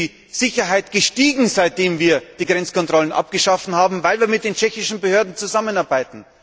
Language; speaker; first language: German; native; German